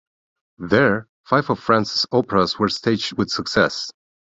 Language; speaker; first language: English; non-native, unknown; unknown